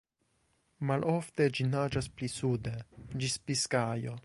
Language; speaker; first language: Esperanto; non-native, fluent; English